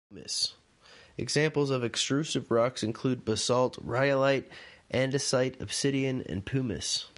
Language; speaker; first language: English; native; English